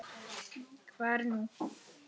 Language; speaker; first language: Icelandic; non-native, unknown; Czech